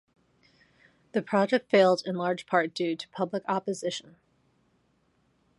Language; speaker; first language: English; native; English